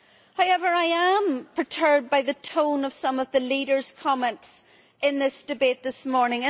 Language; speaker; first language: English; native; English